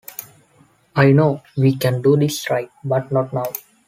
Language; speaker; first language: English; non-native, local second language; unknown